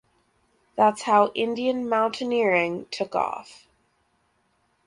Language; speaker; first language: English; native; English